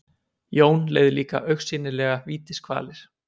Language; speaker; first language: Icelandic; native; Icelandic